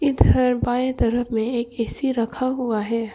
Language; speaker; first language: Hindi; non-native, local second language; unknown